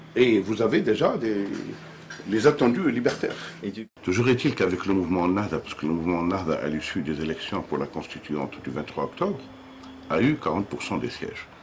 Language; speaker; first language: French; non-native, local second language; Arabic